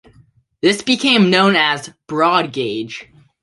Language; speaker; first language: English; native; English